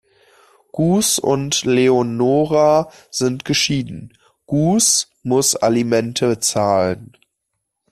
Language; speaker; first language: German; native; German